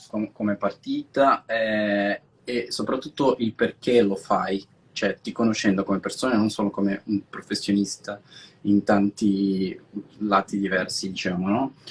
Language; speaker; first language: Italian; non-native, fluent; Portuguese